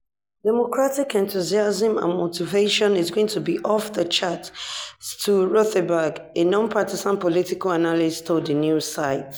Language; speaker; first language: English; non-native, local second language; Yoruba